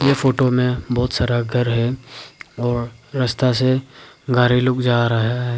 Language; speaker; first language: Hindi; non-native, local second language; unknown